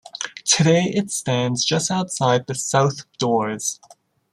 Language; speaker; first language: English; native; English